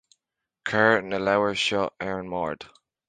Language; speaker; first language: Irish; native; Irish